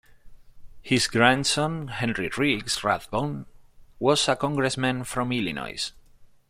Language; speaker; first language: English; non-native, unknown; Spanish